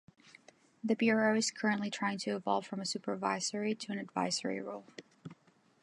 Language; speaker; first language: English; non-native, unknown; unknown